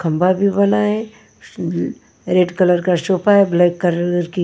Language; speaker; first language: Hindi; non-native, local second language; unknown